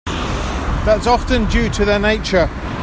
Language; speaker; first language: English; native; English